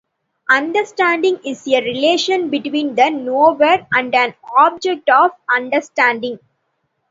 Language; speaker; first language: English; non-native, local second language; Tamil